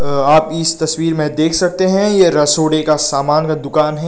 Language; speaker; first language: Hindi; non-native, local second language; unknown